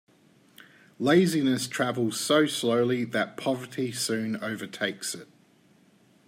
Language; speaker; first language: English; native; English